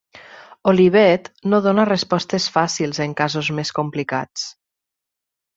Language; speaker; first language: Catalan; native; Catalan